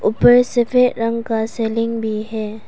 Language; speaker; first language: Hindi; non-native, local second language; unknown